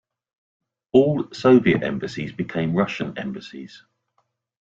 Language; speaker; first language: English; native; English